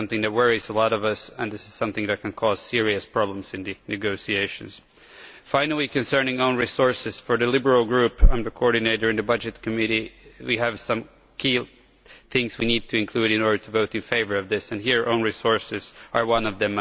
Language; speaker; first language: English; non-native, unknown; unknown